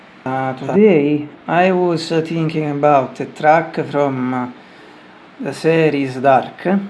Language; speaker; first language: English; non-native, learner; Italian